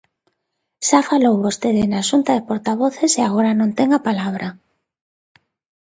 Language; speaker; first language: Galician; non-native, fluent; Spanish